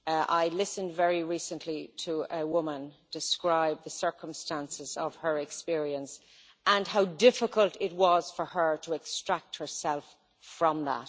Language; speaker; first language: English; native; English